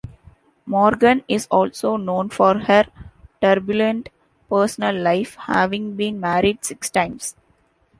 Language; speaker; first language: English; non-native, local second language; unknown